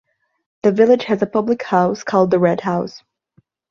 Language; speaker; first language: English; non-native, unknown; Portuguese